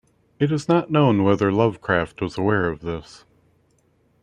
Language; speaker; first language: English; native; English